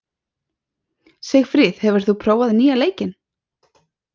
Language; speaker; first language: Icelandic; native; Icelandic